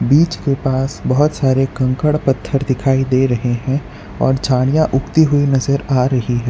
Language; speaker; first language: Hindi; non-native, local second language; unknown